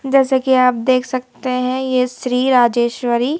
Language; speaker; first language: Hindi; native; Hindi